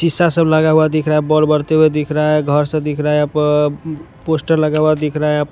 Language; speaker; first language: Hindi; non-native, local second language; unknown